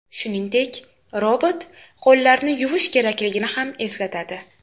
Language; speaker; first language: Uzbek; native; Uzbek